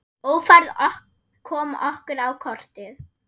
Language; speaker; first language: Icelandic; non-native, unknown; German